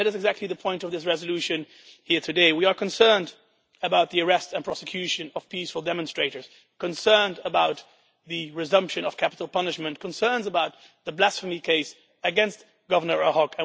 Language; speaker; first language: English; non-native, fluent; Dutch